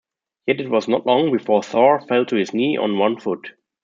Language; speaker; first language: English; non-native, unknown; German